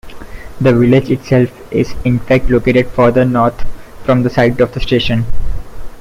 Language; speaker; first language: English; non-native, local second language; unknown